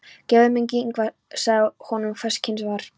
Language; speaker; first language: Icelandic; non-native, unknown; Polish